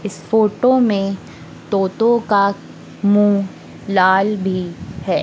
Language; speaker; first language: Hindi; native; Hindi